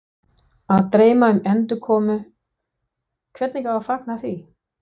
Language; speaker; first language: Icelandic; non-native, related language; Danish